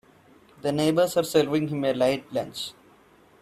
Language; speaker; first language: English; non-native, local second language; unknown